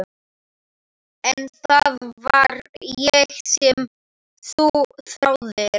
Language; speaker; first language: Icelandic; non-native, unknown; Slovak